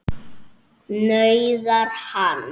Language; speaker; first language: Icelandic; native; Icelandic